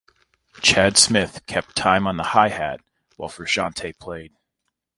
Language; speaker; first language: English; native; English